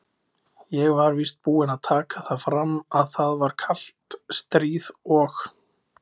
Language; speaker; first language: Icelandic; native; Icelandic